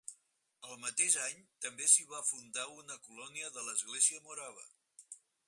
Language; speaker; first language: Catalan; non-native, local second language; Spanish